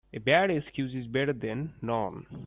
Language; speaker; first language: English; non-native, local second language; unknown